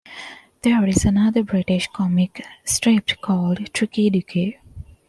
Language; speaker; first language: English; non-native, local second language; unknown